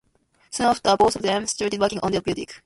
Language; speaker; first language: English; non-native, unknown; Japanese